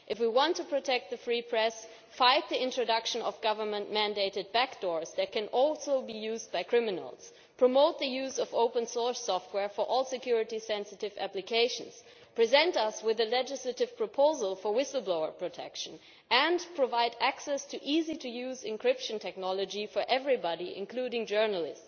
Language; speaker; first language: English; non-native, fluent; German